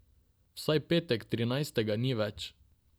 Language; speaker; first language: Slovenian; non-native, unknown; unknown